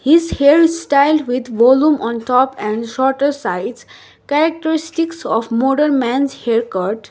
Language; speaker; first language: English; non-native, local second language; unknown